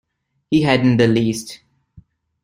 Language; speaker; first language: English; non-native, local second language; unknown